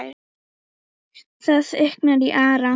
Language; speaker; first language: Icelandic; native; Icelandic